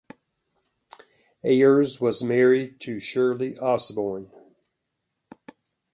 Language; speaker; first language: English; native; English